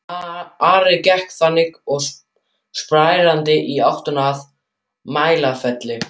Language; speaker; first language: Icelandic; non-native, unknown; German